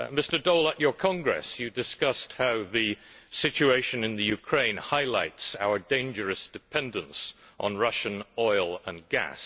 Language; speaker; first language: English; native; English